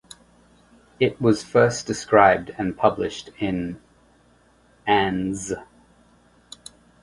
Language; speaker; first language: English; native; English